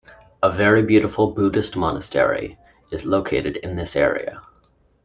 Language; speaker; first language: English; native; English